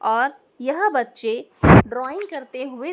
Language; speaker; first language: Hindi; native; Hindi